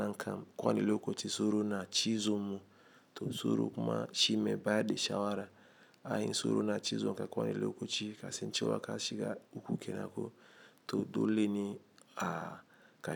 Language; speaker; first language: Hausa; non-native, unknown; Igbo